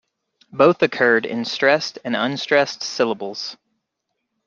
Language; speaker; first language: English; native; English